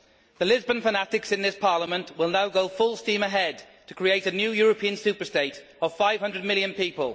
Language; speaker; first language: English; native; English